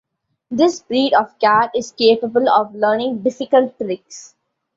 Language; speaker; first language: English; non-native, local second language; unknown